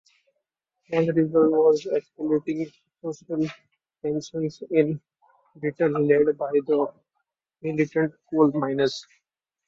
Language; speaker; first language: English; non-native, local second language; Marathi